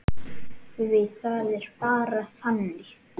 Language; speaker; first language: Icelandic; native; Icelandic